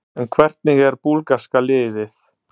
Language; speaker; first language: Icelandic; non-native, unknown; Italian